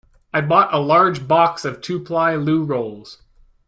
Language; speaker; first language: English; native; English